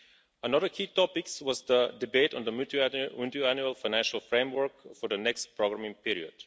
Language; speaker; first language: English; non-native, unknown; Bulgarian